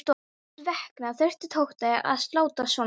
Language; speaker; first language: Icelandic; non-native, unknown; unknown